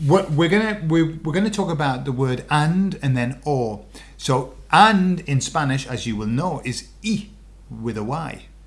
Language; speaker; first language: English; native; English